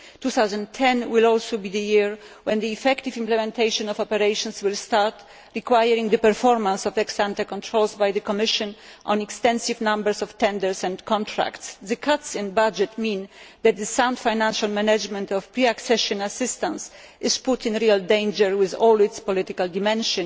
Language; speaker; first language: English; non-native, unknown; Polish